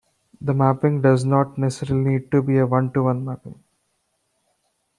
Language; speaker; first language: English; non-native, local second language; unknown